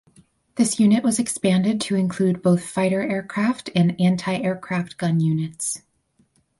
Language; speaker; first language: English; native; English